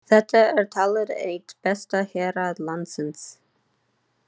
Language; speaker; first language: Icelandic; non-native, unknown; English